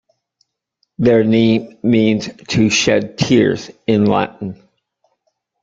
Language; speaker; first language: English; native; English